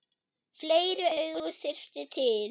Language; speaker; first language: Icelandic; non-native, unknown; German